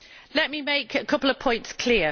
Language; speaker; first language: English; native; English